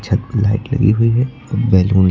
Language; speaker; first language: Hindi; native; Hindi